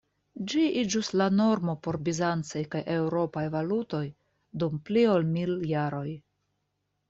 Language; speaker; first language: Esperanto; non-native, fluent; Russian